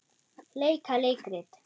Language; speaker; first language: Icelandic; non-native, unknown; German